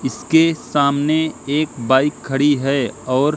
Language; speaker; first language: Hindi; native; Hindi